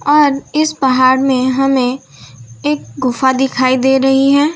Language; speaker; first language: Hindi; non-native, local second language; Gujarati